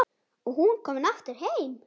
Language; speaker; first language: Icelandic; native; Icelandic